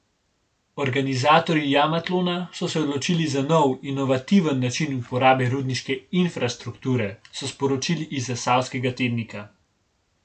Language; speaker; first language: Slovenian; native; Slovenian